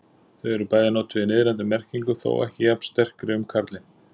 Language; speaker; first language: Icelandic; native; Icelandic